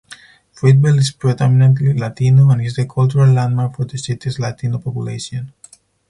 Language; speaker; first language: English; non-native, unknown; Spanish